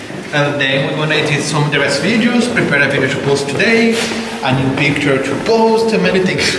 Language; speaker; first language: English; non-native, fluent; Portuguese